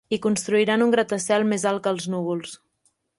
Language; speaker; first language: Catalan; native; Catalan